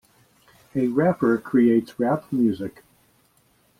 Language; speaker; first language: English; native; English